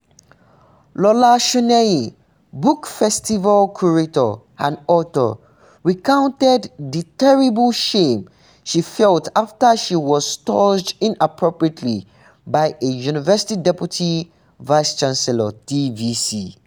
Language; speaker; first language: English; non-native, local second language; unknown